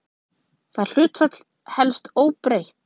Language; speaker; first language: Icelandic; native; Icelandic